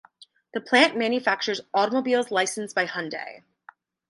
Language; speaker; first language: English; native; English